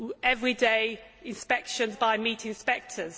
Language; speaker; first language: English; native; English